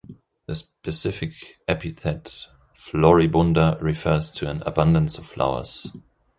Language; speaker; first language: English; non-native, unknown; German